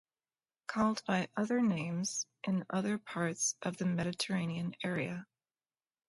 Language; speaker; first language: English; native; English